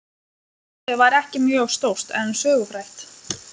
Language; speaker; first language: Icelandic; non-native, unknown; Lithuanian